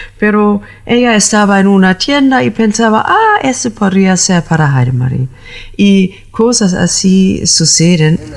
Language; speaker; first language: Spanish; non-native, fluent; German